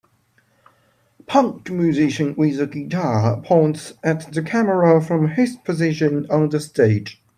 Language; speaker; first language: English; native; English